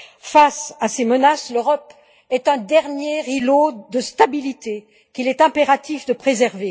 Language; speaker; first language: French; native; French